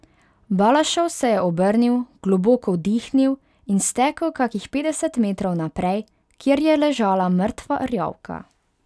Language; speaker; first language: Slovenian; non-native, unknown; Hungarian